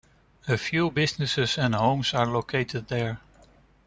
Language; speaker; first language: English; non-native, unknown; Dutch